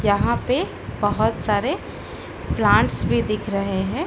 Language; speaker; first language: Hindi; native; Hindi